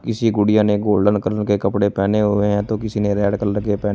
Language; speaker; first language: Hindi; native; Hindi